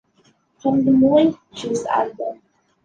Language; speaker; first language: English; non-native, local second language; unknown